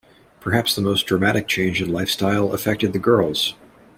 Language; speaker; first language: English; native; English